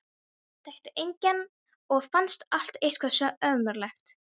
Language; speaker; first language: Icelandic; non-native, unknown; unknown